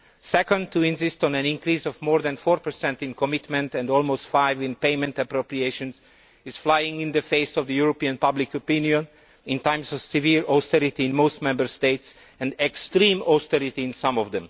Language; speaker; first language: English; non-native, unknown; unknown